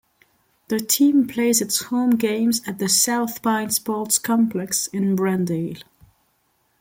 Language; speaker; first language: English; non-native, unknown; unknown